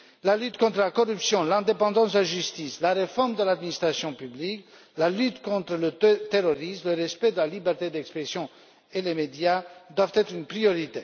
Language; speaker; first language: French; non-native, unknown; Romanian